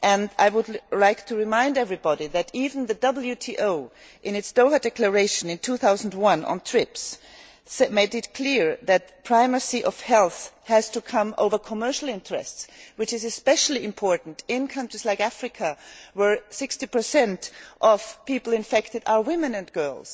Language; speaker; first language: English; non-native, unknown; German